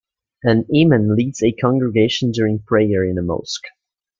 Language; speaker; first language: English; native; English